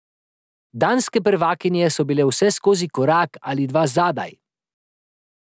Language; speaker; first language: Slovenian; native; Slovenian